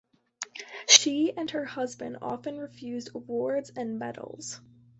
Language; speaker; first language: English; native; English